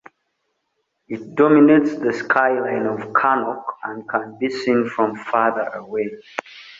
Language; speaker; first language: English; non-native, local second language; Ganda